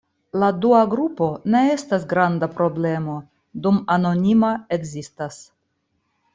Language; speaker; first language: Esperanto; non-native, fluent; Russian